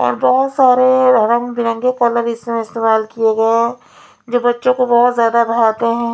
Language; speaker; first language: Hindi; non-native, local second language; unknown